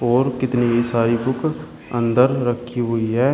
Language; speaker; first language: Hindi; native; Hindi